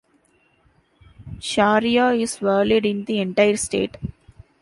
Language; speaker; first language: English; non-native, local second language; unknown